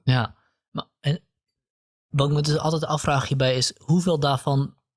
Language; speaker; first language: Dutch; early bilingual, other home language; Kurdish